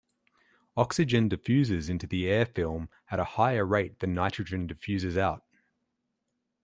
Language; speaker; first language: English; native; English